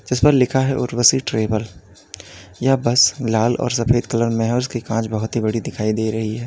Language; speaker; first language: Hindi; native; Hindi